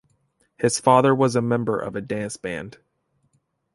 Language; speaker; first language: English; native; English